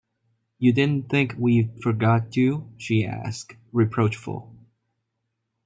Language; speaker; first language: English; non-native, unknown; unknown